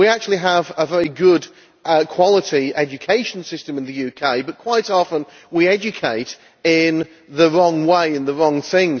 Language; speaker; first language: English; native; English